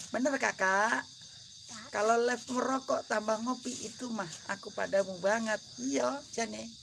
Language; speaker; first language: Indonesian; non-native, local second language; Javanese